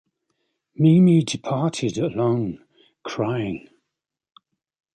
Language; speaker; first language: English; native; English